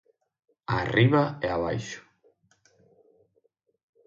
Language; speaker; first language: Galician; native; Galician